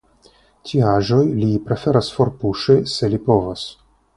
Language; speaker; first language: Esperanto; non-native, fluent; Russian